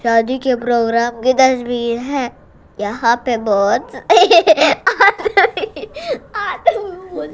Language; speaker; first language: Hindi; non-native, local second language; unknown